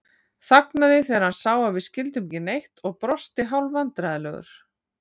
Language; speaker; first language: Icelandic; native; Icelandic